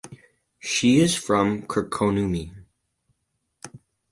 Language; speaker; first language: English; native; English